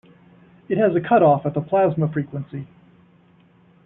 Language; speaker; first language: English; native; English